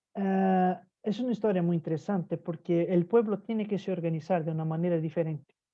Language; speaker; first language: Spanish; non-native, fluent; Portuguese